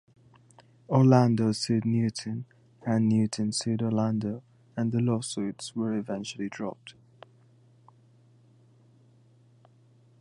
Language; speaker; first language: English; native; English